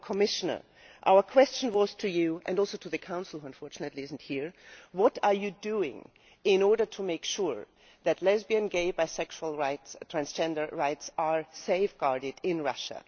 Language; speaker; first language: English; non-native, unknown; German